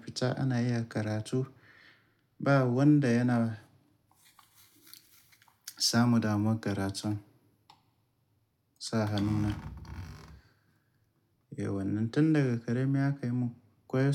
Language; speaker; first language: Hausa; native; Hausa